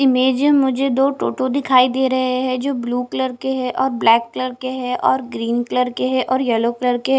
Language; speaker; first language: Hindi; non-native, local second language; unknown